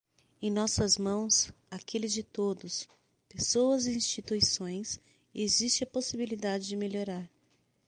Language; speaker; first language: Portuguese; native; Portuguese